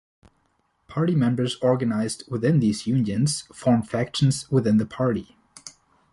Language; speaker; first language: English; non-native, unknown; German